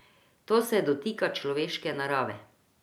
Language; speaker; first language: Slovenian; non-native, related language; Croatian